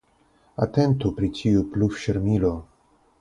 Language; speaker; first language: Esperanto; non-native, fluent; Russian